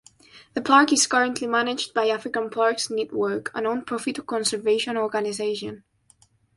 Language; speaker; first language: English; non-native, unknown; Spanish